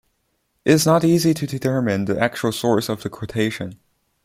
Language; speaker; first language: English; non-native, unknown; Chinese